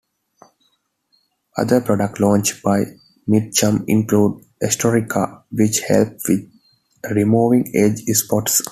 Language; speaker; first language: English; non-native, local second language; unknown